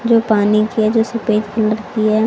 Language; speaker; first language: Hindi; native; Hindi